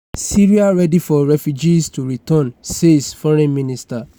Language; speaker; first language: English; non-native, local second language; Yoruba